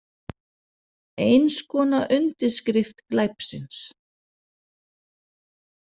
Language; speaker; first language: Icelandic; non-native, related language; Danish